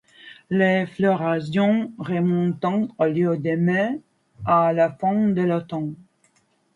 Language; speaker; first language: French; non-native, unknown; Latvian